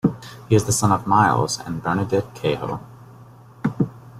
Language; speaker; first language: English; native; English